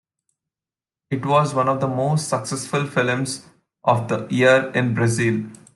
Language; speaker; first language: English; non-native, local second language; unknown